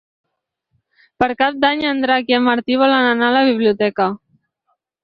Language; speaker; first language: Catalan; native; Catalan